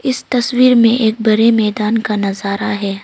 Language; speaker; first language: Hindi; early bilingual, other home language; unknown